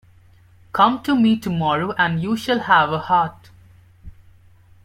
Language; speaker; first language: English; non-native, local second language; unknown